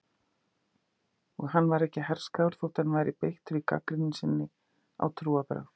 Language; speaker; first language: Icelandic; native; Icelandic